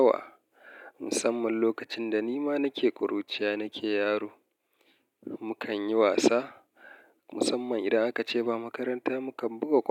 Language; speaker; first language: Hausa; native; Hausa